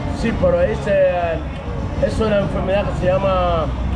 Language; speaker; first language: Spanish; native; Spanish